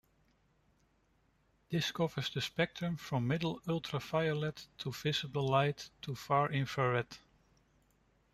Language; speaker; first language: English; non-native, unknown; Dutch